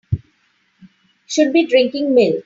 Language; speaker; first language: English; non-native, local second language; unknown